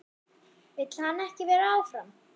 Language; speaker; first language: Icelandic; non-native, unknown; German